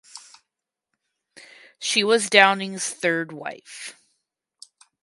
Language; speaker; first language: English; native; English